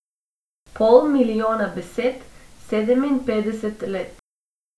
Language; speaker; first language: Slovenian; non-native, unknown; Macedonian